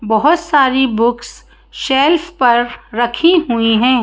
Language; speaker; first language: Hindi; native; Hindi